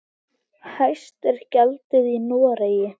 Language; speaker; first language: Icelandic; native; Icelandic